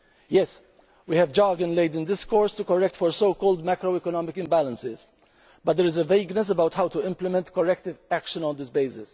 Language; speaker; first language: English; non-native, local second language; Maltese